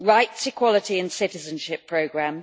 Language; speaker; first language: English; native; English